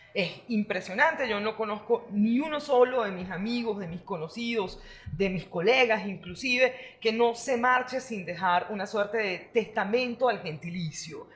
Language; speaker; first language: Spanish; native; Spanish